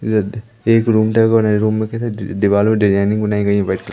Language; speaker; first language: Hindi; native; Hindi